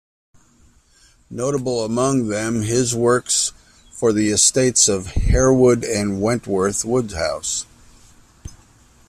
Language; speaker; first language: English; native; English